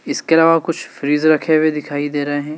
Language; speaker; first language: Hindi; native; Hindi